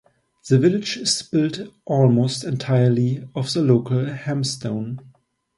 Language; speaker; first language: English; non-native, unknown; German